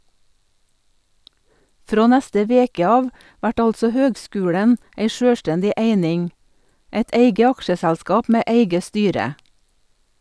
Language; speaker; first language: Norwegian; native; Norwegian